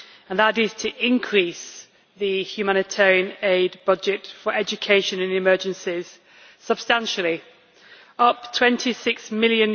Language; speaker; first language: English; native; English